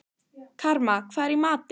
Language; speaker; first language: Icelandic; native; Icelandic